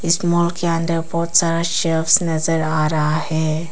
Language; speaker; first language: Hindi; non-native, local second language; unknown